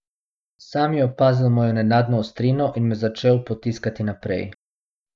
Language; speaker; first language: Slovenian; non-native, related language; Bosnian